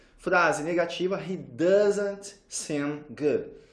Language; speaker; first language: English; non-native, fluent; Portuguese